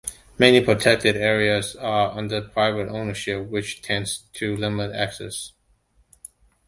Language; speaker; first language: English; non-native, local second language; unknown